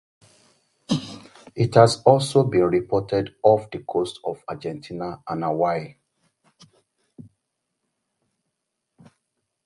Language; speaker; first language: English; non-native, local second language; Yoruba